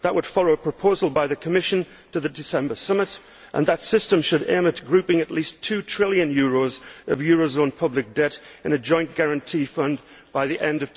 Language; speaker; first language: English; native; English